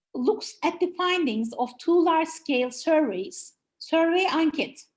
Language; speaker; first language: English; non-native, fluent; Turkish